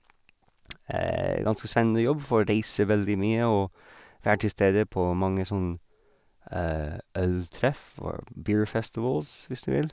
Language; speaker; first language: Norwegian; non-native, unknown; English